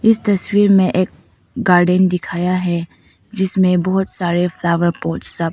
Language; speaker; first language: Hindi; non-native, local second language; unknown